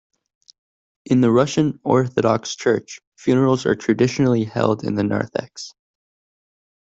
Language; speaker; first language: English; native; English